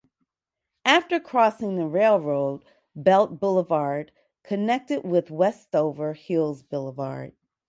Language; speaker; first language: English; native; English